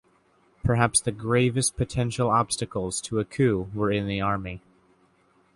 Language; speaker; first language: English; native; English